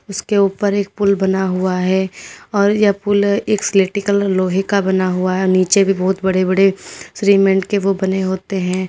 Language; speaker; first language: Hindi; native; Hindi